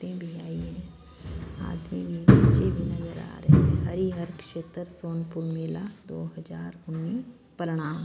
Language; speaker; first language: Hindi; non-native, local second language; Punjabi